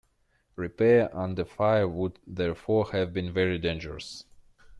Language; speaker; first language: English; non-native, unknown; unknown